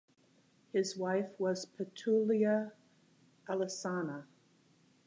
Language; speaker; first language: English; native; English